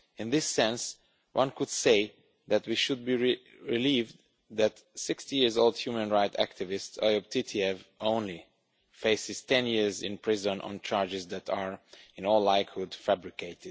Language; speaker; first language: English; non-native, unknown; Romanian